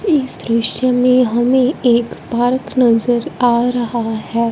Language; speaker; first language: Hindi; non-native, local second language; Punjabi